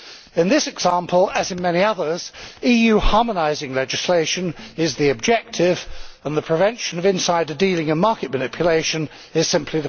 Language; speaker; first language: English; native; English